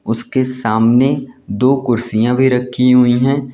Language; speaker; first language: Hindi; native; Hindi